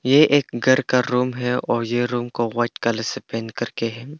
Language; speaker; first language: Hindi; non-native, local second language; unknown